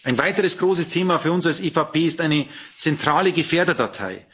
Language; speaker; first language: German; native; German